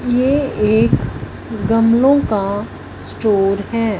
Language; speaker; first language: Hindi; non-native, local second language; Punjabi